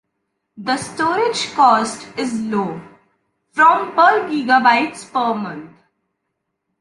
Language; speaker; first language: English; non-native, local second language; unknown